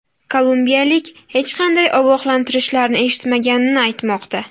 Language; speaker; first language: Uzbek; native; Uzbek